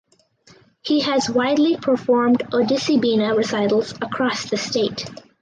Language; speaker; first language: English; native; English